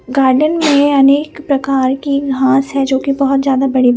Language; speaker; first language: Hindi; non-native, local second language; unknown